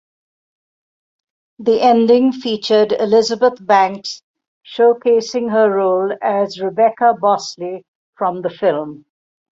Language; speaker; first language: English; non-native, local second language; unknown